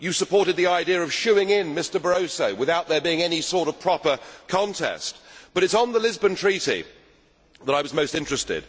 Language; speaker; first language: English; native; English